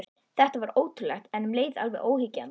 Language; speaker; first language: Icelandic; native; Icelandic